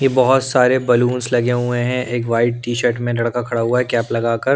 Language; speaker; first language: Hindi; non-native, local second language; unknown